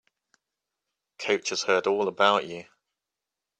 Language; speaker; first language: English; native; English